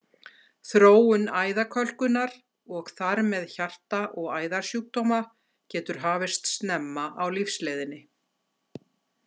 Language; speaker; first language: Icelandic; native; Icelandic